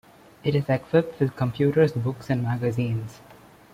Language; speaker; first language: English; non-native, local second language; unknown